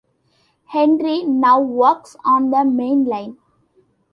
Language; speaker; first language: English; non-native, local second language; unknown